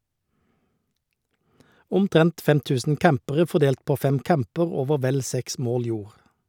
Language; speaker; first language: Norwegian; native; Norwegian